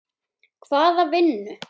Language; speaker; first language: Icelandic; native; Icelandic